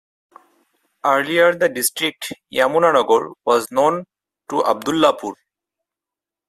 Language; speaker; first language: English; non-native, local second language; Bangla